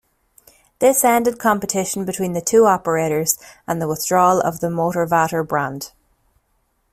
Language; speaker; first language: English; native; English